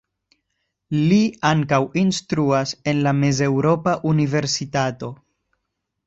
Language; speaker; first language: Esperanto; non-native, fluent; Spanish